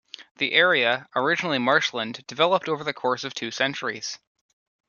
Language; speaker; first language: English; native; English